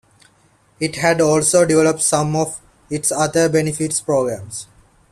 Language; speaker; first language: English; non-native, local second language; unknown